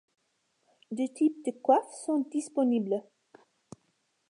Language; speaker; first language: French; non-native, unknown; English